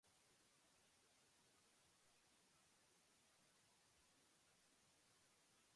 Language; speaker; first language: English; non-native, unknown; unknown